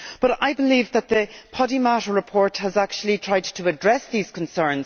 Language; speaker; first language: English; native; English